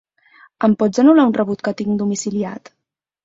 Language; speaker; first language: Catalan; native; Catalan